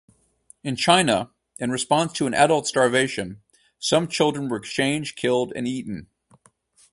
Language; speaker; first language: English; native; English